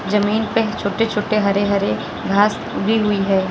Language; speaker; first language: Hindi; native; Hindi